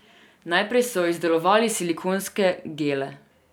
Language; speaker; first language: Slovenian; non-native, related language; Serbian